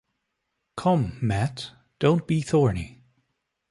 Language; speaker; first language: English; native; English